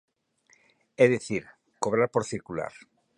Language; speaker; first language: Galician; native; Galician